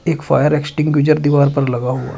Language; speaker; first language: Hindi; native; Hindi